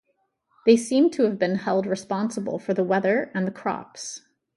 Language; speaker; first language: English; native; English